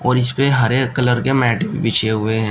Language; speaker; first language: Hindi; native; Hindi